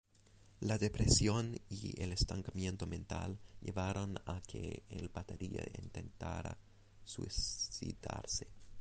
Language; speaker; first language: Spanish; non-native, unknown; English